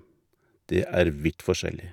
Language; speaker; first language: Norwegian; native; Norwegian